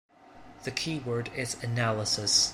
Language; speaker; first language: English; non-native, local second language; Cantonese